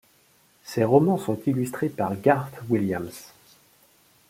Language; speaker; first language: French; native; French